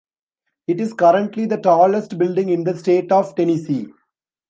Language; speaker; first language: English; non-native, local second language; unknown